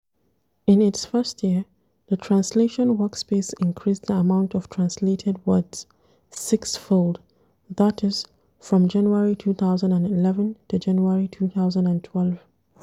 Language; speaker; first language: English; non-native, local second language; Hausa